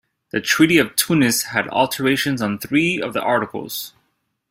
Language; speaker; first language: English; native; English